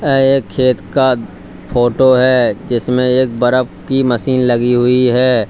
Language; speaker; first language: Hindi; native; Hindi